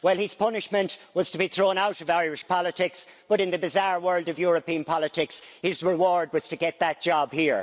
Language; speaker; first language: English; native; English